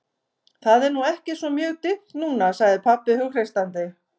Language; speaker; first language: Icelandic; native; Icelandic